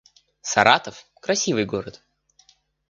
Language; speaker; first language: Russian; native; Russian